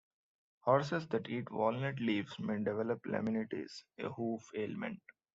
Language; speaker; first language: English; non-native, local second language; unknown